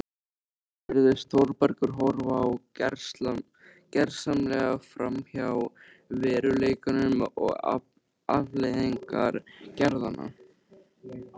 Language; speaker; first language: Icelandic; native; Icelandic